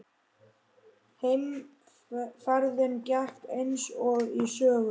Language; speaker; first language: Icelandic; native; Icelandic